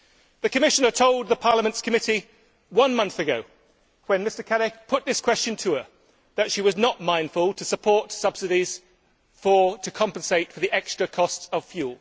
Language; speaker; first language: English; native; English